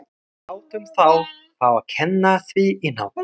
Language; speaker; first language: Icelandic; non-native, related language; Swedish